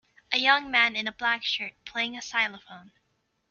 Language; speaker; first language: English; native; English